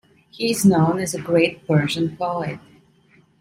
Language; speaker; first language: English; non-native, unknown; Italian